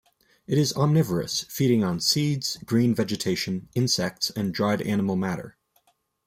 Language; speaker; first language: English; native; English